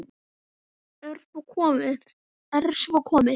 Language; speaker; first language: Icelandic; native; Icelandic